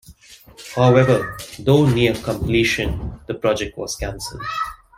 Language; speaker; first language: English; non-native, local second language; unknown